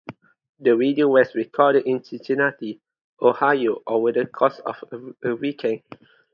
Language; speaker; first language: English; non-native, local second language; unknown